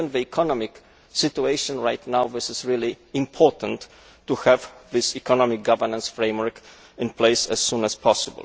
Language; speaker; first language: English; non-native, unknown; Polish